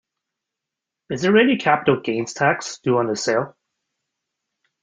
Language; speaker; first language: English; native; English